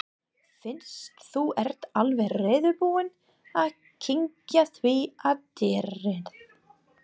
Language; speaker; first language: Icelandic; non-native, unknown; English